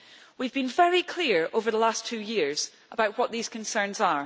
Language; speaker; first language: English; native; English